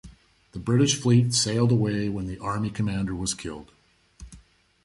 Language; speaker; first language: English; native; English